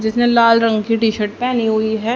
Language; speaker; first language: Hindi; native; Hindi